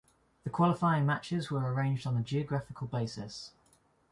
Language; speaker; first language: English; native; English